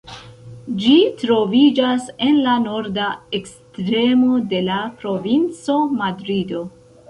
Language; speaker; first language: Esperanto; non-native, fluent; Central Kurdish